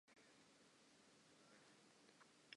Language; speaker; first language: English; non-native, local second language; Southern Sotho